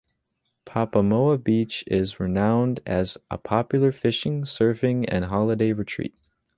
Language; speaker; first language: English; native; English